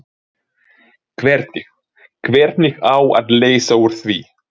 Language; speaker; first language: Icelandic; non-native, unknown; Ukrainian